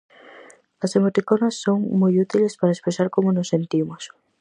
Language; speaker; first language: Galician; native; Galician